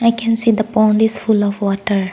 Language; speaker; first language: English; non-native, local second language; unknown